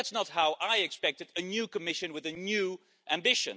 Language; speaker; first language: English; non-native, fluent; Dutch